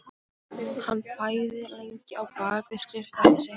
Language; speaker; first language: Icelandic; non-native, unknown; Polish